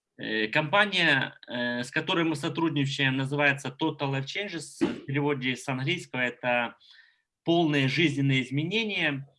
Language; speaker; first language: Russian; native; Russian